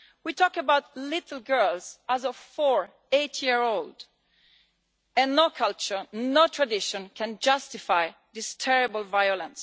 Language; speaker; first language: English; non-native, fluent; Italian